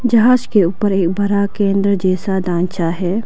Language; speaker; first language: Hindi; non-native, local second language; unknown